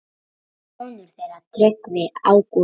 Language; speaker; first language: Icelandic; native; Icelandic